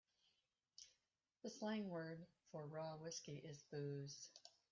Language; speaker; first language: English; native; English